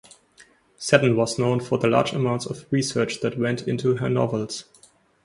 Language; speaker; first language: English; non-native, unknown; German